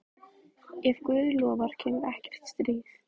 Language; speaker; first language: Icelandic; native; Icelandic